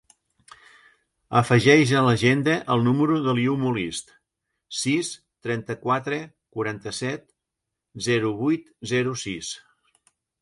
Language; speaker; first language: Catalan; native; Catalan